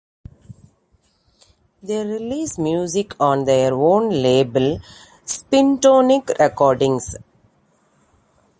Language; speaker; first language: English; non-native, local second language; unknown